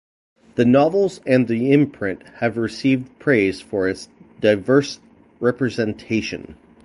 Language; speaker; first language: English; native; English